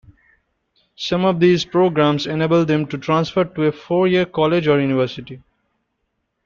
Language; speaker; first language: English; non-native, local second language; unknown